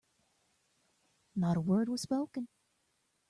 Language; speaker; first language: English; native; English